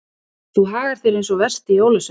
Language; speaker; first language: Icelandic; native; Icelandic